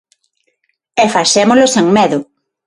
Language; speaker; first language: Galician; non-native, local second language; Spanish